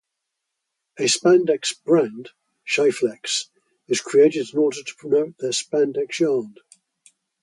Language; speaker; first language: English; native; English